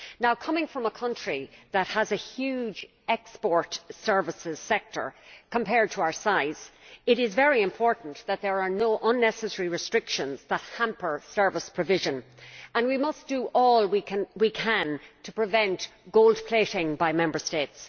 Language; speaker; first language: English; native; English